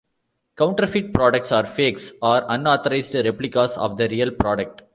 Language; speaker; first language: English; non-native, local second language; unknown